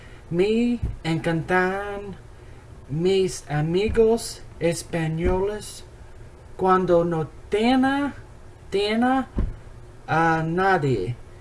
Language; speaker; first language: Spanish; non-native, learner; English